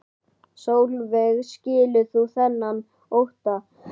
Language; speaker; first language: Icelandic; native; Icelandic